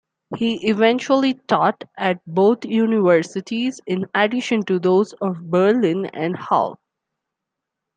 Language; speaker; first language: English; non-native, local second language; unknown